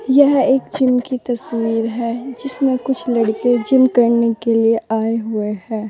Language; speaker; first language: Hindi; native; Hindi